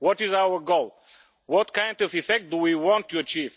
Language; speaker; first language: English; non-native, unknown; Bulgarian